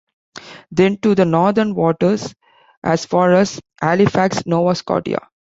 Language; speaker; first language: English; non-native, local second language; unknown